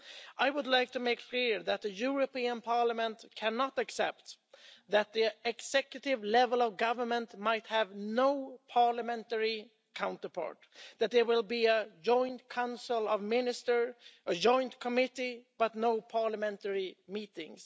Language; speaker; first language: English; non-native, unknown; Swedish